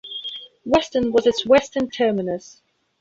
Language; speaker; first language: English; non-native, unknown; Belarusian